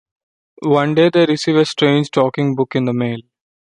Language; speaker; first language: English; non-native, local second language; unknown